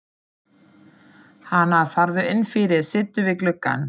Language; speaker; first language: Icelandic; non-native, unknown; German